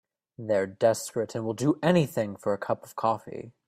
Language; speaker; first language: English; native; English